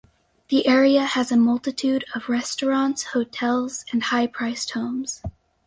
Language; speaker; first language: English; native; English